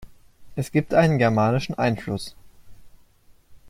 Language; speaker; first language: German; native; German